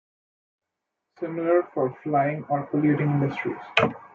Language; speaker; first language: English; non-native, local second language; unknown